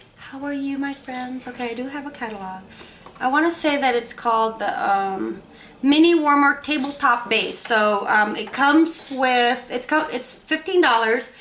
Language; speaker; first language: English; non-native, local second language; Filipino